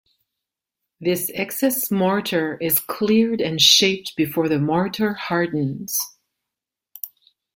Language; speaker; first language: English; non-native, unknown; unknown